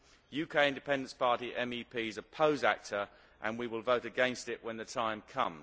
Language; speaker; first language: English; native; English